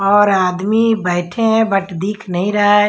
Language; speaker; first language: Hindi; non-native, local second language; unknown